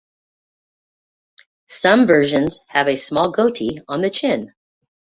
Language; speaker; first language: English; native; English